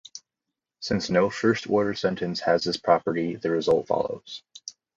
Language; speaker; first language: English; native; English